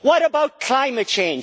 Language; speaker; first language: English; native; English